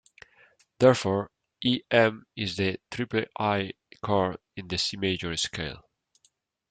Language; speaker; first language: English; non-native, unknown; Spanish